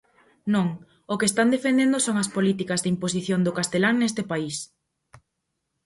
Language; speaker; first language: Galician; native; Galician